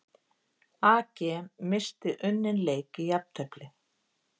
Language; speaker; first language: Icelandic; native; Icelandic